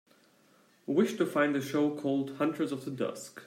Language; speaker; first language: English; non-native, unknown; Turkish